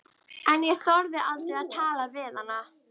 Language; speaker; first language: Icelandic; native; Icelandic